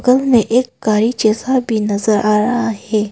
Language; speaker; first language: Hindi; non-native, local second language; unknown